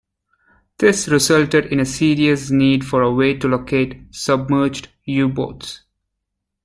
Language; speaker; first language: English; native; English